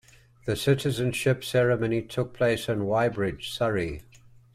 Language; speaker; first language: English; native; English